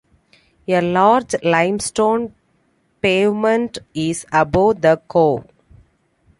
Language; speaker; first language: English; non-native, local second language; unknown